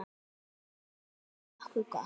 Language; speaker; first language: Icelandic; native; Icelandic